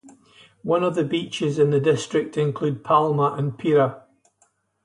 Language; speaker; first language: English; native; English